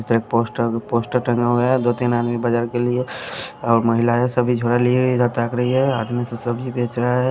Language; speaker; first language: Hindi; non-native, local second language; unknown